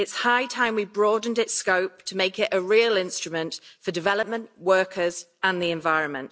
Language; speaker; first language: English; native; English